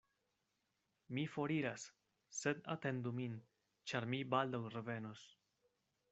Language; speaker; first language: Esperanto; non-native, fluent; Spanish